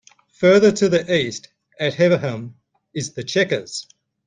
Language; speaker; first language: English; native; English